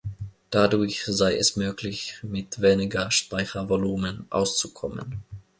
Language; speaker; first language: German; non-native, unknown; Finnish